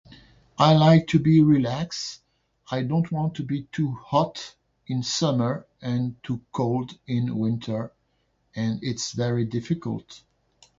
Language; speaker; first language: English; non-native, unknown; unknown